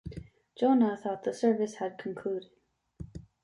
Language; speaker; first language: English; native; English